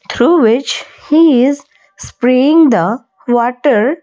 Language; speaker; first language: English; non-native, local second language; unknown